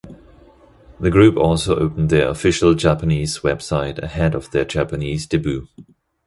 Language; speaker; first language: English; non-native, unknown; German